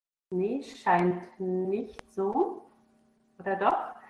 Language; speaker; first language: German; native; German